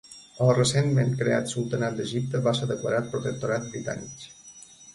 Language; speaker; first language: Catalan; native; Catalan